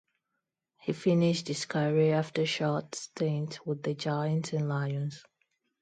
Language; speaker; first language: English; non-native, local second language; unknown